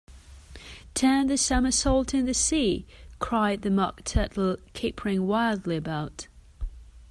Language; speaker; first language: English; non-native, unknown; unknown